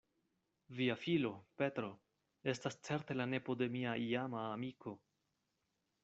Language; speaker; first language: Esperanto; non-native, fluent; Spanish